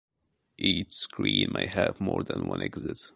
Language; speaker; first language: English; native; English